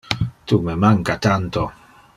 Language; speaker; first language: Interlingua; non-native, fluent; Dutch